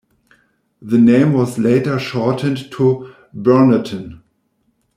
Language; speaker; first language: English; non-native, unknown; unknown